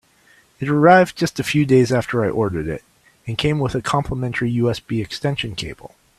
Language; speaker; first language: English; native; English